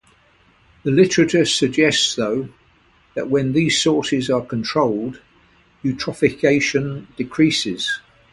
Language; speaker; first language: English; native; English